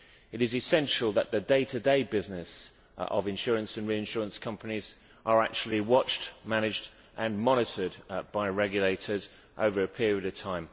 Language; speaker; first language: English; native; English